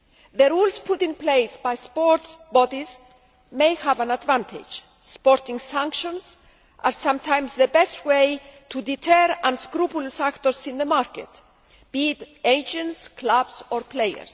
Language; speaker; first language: English; non-native, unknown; Greek